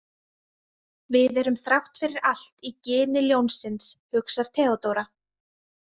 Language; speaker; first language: Icelandic; native; Icelandic